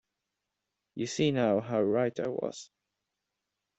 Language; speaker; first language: English; non-native, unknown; Swedish